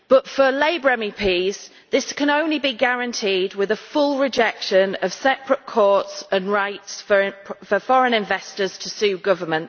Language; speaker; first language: English; native; English